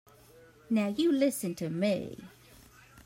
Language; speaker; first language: English; native; English